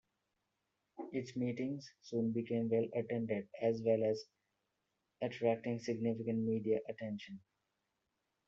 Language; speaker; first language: English; non-native, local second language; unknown